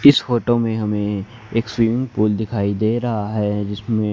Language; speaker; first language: Hindi; native; Hindi